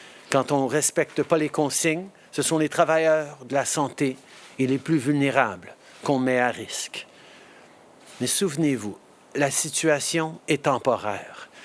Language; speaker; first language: French; early bilingual, heritage; French